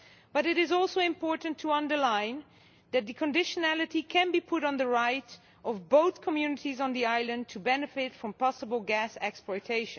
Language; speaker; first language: English; non-native, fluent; Dutch